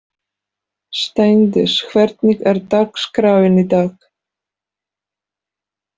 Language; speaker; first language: Icelandic; non-native, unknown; Polish